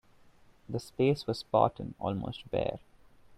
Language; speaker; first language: English; non-native, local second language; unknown